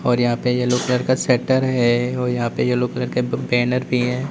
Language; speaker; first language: Hindi; native; Hindi